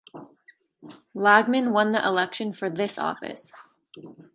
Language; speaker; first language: English; native; English